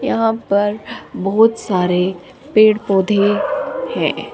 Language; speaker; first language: Hindi; native; Hindi